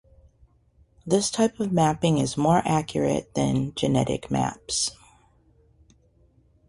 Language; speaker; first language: English; native; English